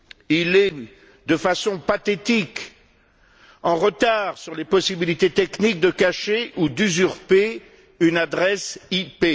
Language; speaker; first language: French; native; French